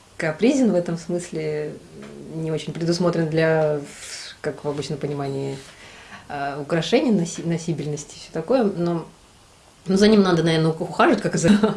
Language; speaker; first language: Russian; native; Russian